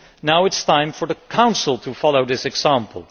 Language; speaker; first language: English; non-native, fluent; Dutch